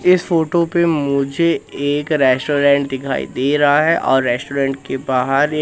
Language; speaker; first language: Hindi; native; Hindi